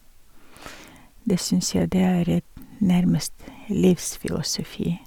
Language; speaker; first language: Norwegian; non-native, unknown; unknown